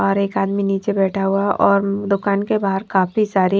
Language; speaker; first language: Hindi; non-native, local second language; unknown